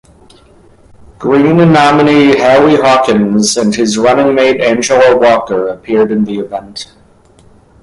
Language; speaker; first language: English; native; English